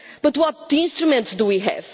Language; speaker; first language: English; non-native, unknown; Portuguese